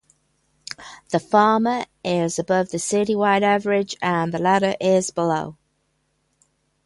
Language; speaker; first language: English; native; English